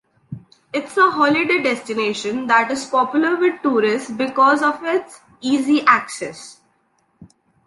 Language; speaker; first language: English; non-native, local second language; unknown